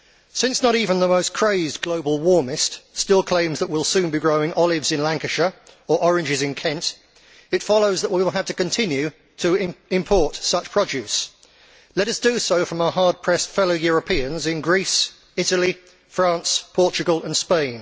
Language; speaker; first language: English; native; English